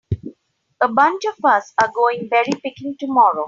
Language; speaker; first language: English; non-native, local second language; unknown